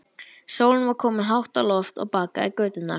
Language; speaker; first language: Icelandic; native; Icelandic